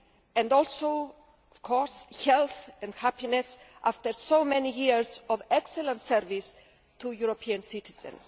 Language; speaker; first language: English; non-native, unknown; Greek